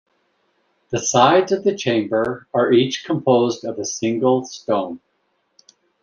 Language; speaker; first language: English; native; English